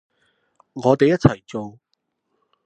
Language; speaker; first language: Cantonese; non-native, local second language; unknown